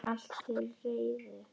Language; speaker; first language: Icelandic; native; Icelandic